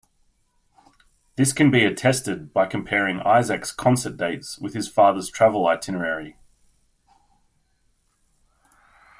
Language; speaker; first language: English; native; English